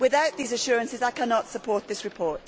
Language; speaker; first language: English; native; English